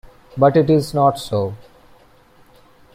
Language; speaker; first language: English; non-native, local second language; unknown